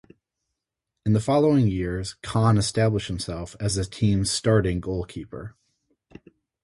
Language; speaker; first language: English; native; English